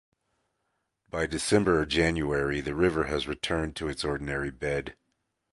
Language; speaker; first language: English; native; English